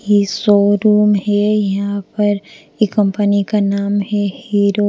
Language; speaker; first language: Hindi; non-native, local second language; Bhojpuri